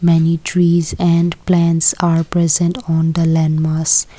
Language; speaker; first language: English; non-native, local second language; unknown